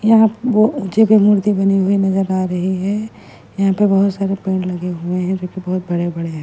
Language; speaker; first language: Hindi; non-native, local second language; Punjabi